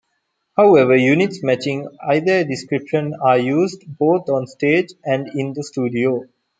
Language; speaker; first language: English; non-native, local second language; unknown